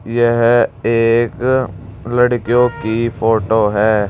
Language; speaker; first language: Hindi; native; Hindi